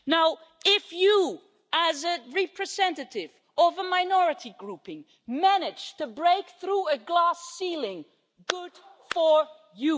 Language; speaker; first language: English; non-native, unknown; Dutch